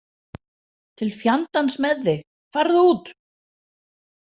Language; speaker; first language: Icelandic; non-native, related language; Danish